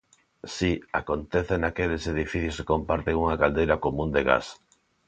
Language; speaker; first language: Galician; non-native, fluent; Spanish